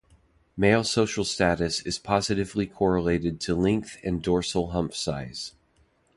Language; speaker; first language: English; native; English